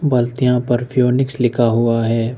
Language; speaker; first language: Hindi; non-native, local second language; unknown